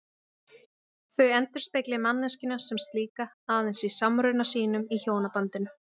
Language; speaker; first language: Icelandic; native; Icelandic